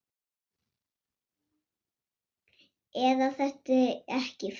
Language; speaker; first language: Icelandic; non-native, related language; Swedish